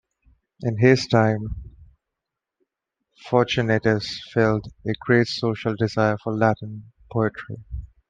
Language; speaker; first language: English; non-native, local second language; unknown